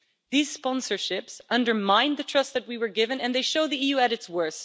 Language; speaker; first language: English; non-native, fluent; Dutch